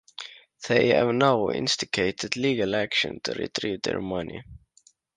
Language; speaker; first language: English; non-native, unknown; Estonian